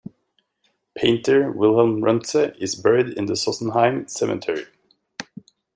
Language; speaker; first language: English; native; English